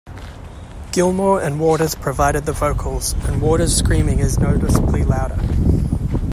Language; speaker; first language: English; native; English